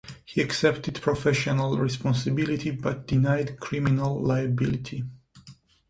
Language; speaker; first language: English; non-native, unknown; Georgian